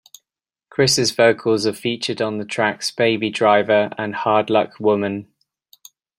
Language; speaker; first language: English; native; English